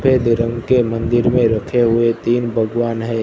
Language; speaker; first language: Hindi; non-native, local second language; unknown